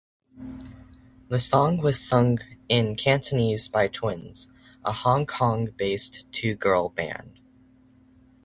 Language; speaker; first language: English; native; English